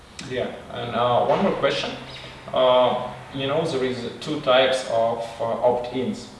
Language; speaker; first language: English; non-native, learner; Russian